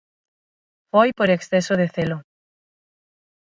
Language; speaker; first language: Galician; non-native, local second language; Spanish